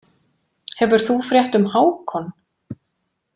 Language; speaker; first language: Icelandic; native; Icelandic